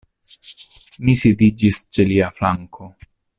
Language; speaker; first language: Esperanto; non-native, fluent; Italian